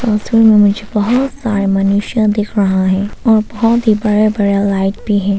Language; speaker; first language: Hindi; non-native, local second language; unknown